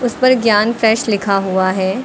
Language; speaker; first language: Hindi; native; Hindi